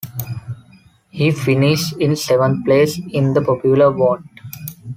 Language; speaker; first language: English; non-native, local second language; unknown